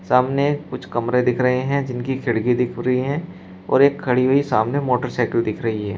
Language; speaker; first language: Hindi; native; Hindi